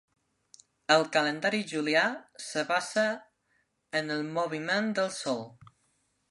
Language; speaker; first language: Catalan; non-native, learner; Spanish